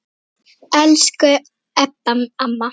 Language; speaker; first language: Icelandic; native; Icelandic